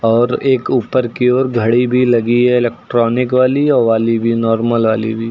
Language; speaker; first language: Hindi; native; Hindi